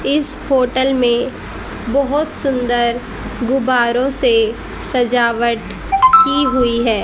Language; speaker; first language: Hindi; native; Hindi